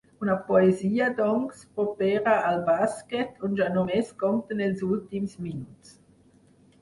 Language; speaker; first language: Catalan; non-native, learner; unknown